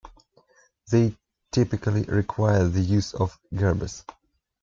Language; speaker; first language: English; non-native, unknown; Russian